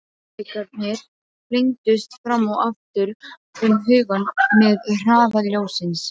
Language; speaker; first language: Icelandic; non-native, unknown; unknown